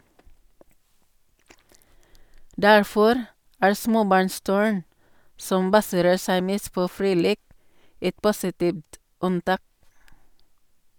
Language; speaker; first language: Norwegian; non-native, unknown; Cebuano